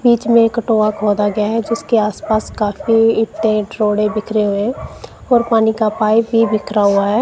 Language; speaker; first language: Hindi; non-native, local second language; Punjabi